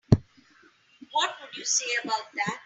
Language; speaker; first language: English; non-native, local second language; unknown